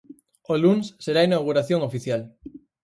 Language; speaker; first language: Galician; native; Galician